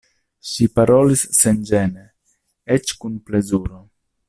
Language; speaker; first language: Esperanto; non-native, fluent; Italian